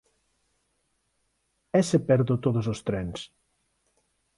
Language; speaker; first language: Galician; non-native, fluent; Spanish